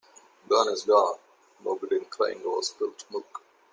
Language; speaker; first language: English; non-native, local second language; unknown